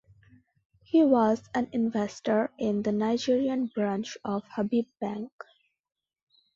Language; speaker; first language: English; non-native, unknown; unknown